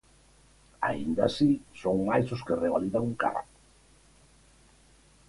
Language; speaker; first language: Galician; native; Galician